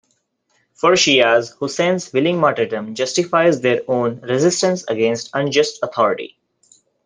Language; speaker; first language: English; non-native, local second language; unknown